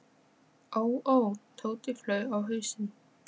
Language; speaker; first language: Icelandic; non-native, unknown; Polish